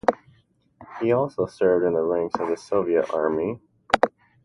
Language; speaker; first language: English; native; English